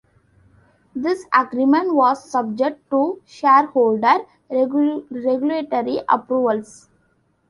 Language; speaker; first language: English; non-native, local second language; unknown